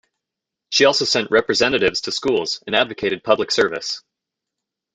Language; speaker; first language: English; native; English